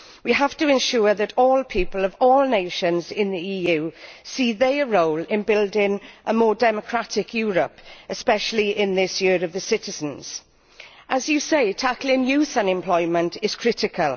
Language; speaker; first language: English; native; English